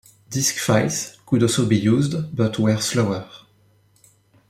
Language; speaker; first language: English; non-native, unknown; French